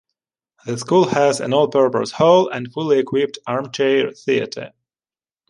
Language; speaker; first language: English; non-native, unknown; Ukrainian